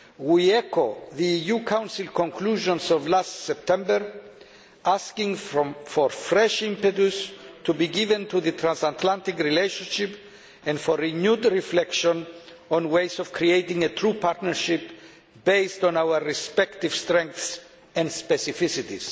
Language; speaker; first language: English; non-native, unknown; Greek